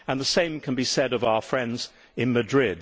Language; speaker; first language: English; native; English